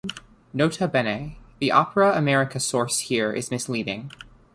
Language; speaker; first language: English; native; English